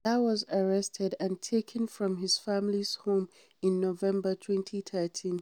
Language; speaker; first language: English; non-native, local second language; Hausa